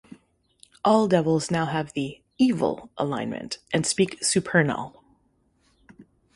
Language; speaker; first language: English; native; English